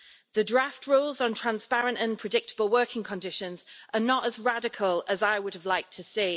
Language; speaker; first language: English; native; English